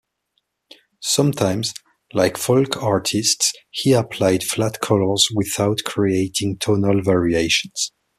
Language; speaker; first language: English; non-native, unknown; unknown